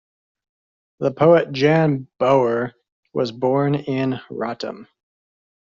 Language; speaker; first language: English; native; English